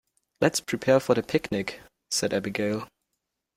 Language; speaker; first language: English; non-native, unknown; German